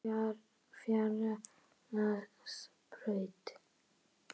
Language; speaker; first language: Icelandic; native; Icelandic